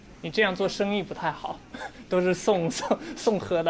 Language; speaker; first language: Chinese; non-native, fluent; English